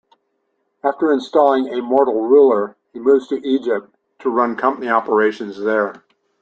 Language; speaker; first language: English; native; English